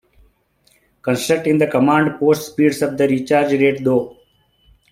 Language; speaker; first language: English; non-native, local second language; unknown